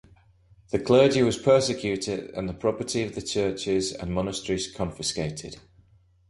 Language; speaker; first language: English; native; English